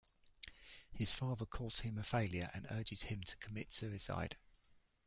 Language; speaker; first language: English; native; English